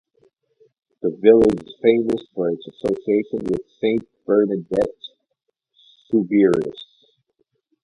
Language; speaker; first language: English; native; English